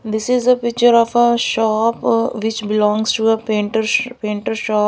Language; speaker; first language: English; non-native, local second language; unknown